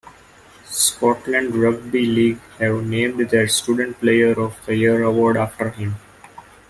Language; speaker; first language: English; non-native, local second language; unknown